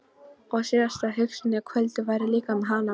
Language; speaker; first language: Icelandic; non-native, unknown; Polish